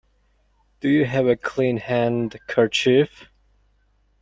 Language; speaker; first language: English; non-native, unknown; Mongolian